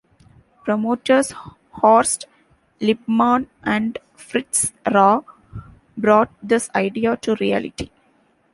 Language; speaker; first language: English; non-native, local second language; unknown